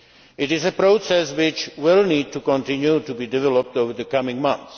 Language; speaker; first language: English; non-native, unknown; Czech